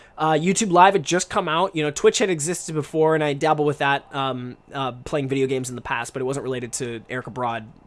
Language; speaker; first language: English; native; English